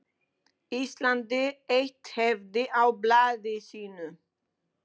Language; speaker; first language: Icelandic; non-native, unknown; Polish